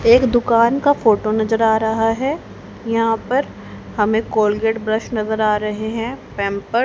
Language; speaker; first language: Hindi; native; Hindi